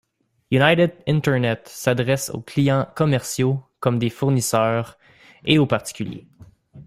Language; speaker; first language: French; native; French